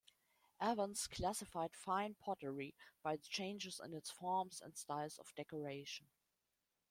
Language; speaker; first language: English; non-native, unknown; German